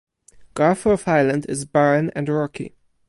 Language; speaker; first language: English; non-native, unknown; Polish